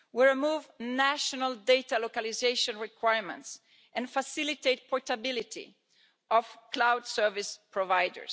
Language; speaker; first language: English; non-native, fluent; Italian